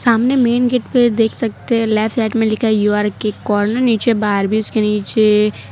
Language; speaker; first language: Hindi; non-native, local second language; Gujarati